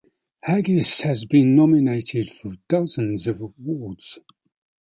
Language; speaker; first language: English; native; English